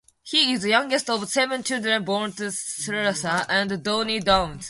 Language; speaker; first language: English; non-native, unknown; Japanese